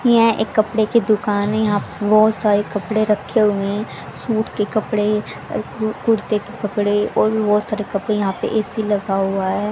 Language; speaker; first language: Hindi; native; Hindi